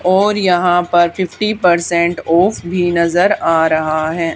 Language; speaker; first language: Hindi; native; Hindi